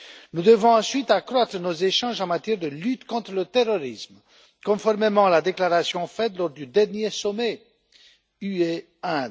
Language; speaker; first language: French; non-native, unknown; Romanian